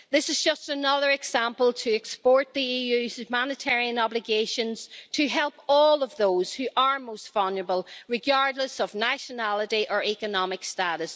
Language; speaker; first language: English; native; English